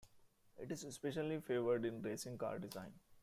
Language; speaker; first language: English; non-native, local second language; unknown